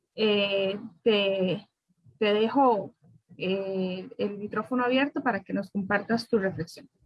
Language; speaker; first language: Spanish; native; Spanish